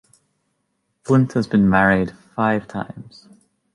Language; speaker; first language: English; native; English